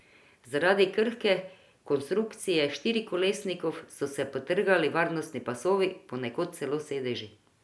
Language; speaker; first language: Slovenian; non-native, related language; Croatian